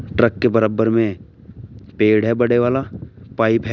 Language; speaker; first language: Hindi; native; Hindi